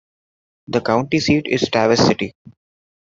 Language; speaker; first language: English; non-native, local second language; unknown